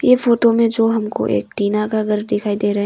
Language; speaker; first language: Hindi; non-native, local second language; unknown